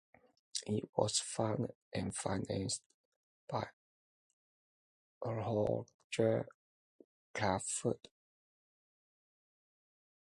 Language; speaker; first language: English; non-native, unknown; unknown